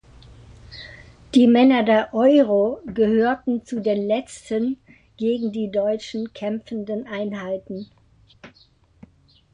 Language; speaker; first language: German; native; German